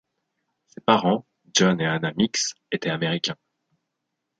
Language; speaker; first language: French; native; French